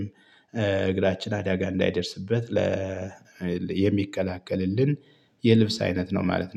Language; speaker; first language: Amharic; native; Amharic